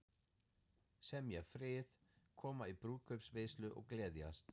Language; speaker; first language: Icelandic; non-native, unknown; German